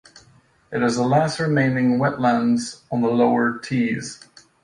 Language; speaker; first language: English; native; English